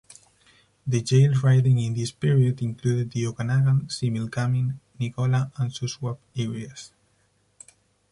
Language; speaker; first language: English; non-native, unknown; Spanish